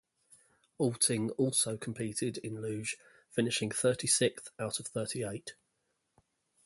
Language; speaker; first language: English; native; English